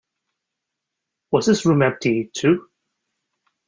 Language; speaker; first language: English; native; English